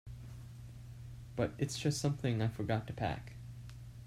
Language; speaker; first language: English; native; English